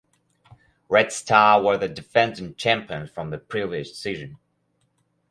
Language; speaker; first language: English; non-native, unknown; Russian